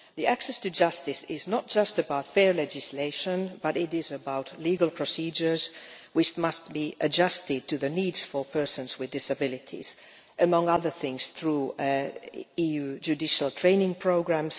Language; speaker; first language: English; non-native, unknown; Finnish